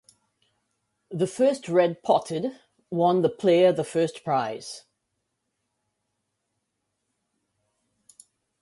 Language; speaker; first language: English; native; English